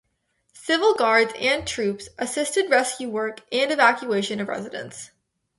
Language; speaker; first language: English; native; English